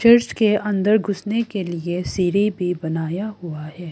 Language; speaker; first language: Hindi; non-native, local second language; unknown